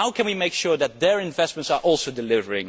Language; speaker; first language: English; non-native, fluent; Dutch